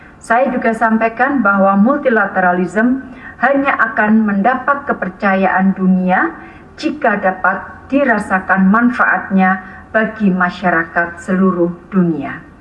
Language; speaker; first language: Indonesian; native; Indonesian